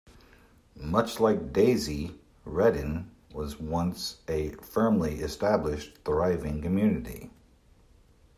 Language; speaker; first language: English; native; English